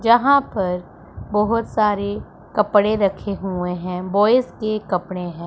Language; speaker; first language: Hindi; non-native, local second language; Punjabi